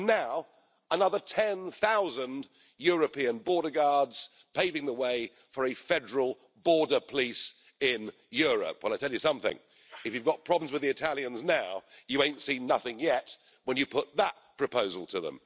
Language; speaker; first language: English; native; English